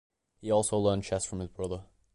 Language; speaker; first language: English; native; English